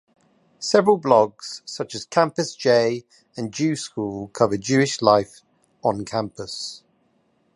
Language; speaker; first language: English; native; English